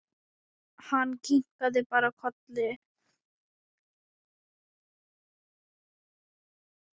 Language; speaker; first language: Icelandic; non-native, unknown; Thai